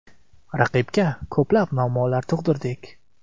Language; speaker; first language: Uzbek; non-native, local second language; Kara-Kalpak